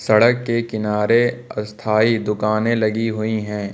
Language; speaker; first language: Hindi; native; Hindi